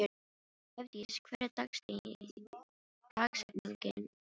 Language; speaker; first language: Icelandic; non-native, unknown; Filipino